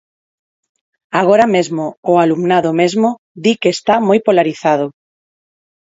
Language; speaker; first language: Galician; non-native, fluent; Spanish